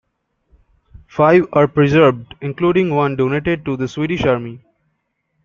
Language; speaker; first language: English; non-native, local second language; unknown